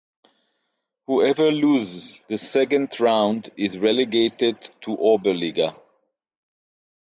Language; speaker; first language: English; non-native, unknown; Hebrew